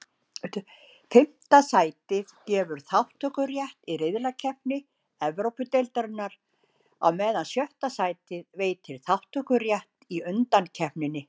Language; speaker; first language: Icelandic; native; Icelandic